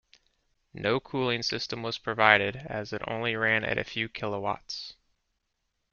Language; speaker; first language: English; native; English